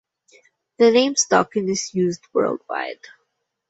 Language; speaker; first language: English; non-native, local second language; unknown